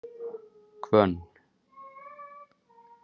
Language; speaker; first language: Icelandic; native; Icelandic